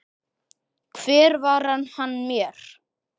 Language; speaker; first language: Icelandic; native; Icelandic